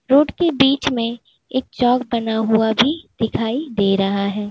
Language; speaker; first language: Hindi; native; Hindi